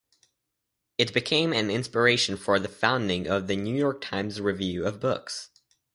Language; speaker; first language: English; native; English